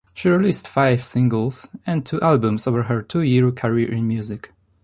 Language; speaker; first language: English; non-native, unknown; Polish